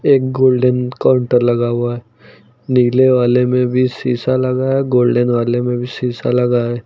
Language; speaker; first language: Hindi; native; Hindi